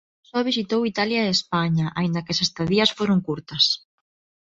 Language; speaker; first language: Galician; non-native, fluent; Spanish